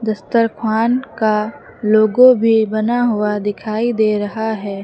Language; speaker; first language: Hindi; native; Hindi